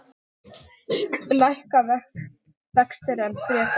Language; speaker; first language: Icelandic; non-native, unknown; English